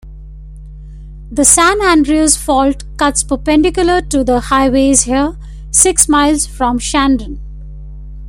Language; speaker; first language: English; non-native, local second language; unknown